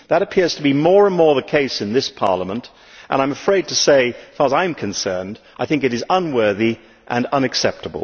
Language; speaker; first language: English; native; English